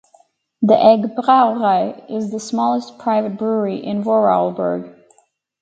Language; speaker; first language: English; native; English